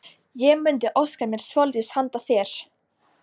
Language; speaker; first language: Icelandic; non-native, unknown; Polish